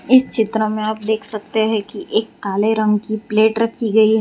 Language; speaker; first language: Hindi; non-native, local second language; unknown